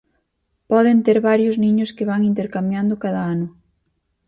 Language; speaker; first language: Galician; native; Galician